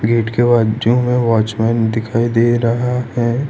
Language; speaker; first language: Hindi; non-native, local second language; Gujarati